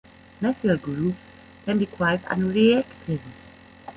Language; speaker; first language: English; non-native, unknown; German